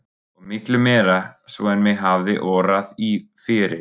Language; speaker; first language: Icelandic; non-native, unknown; German